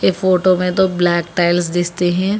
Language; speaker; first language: Hindi; non-native, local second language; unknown